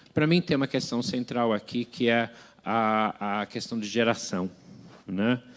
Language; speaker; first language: Portuguese; non-native, fluent; English